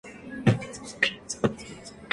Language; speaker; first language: English; native; English